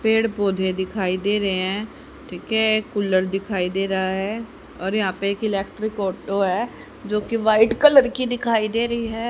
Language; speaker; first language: Hindi; native; Hindi